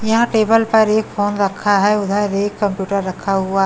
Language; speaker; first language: Hindi; native; Hindi